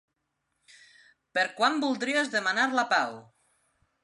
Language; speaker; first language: Catalan; non-native, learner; Spanish